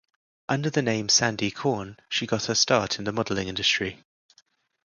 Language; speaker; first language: English; native; English